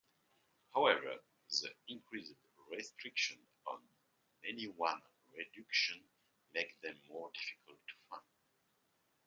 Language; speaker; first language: English; non-native, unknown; French